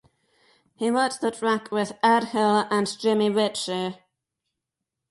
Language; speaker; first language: English; native; English